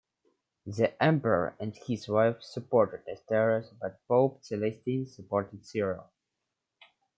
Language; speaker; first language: English; non-native, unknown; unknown